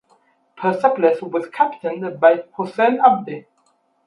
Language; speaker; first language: English; non-native, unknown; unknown